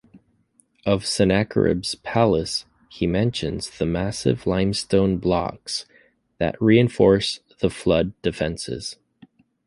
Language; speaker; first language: English; native; English